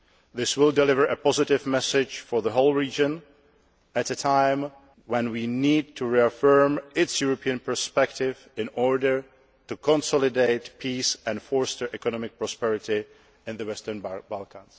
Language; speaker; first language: English; non-native, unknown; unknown